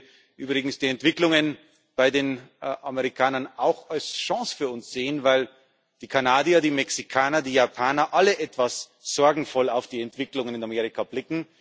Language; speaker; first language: German; native; German